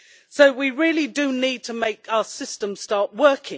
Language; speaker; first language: English; native; English